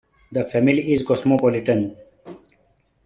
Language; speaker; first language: English; non-native, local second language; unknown